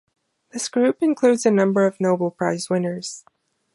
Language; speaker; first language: English; non-native, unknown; German